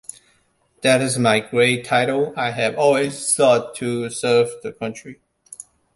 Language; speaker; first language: English; non-native, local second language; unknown